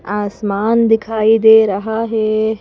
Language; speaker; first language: Hindi; native; Hindi